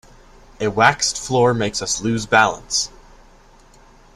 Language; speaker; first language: English; native; English